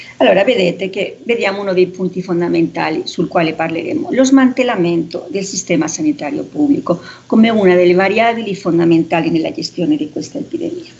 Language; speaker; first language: Italian; non-native, related language; Spanish